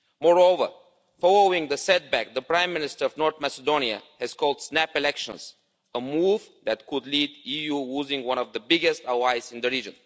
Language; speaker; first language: English; non-native, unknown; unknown